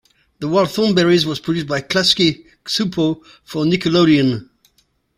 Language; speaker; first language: English; native; English